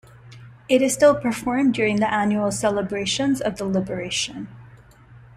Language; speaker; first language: English; non-native, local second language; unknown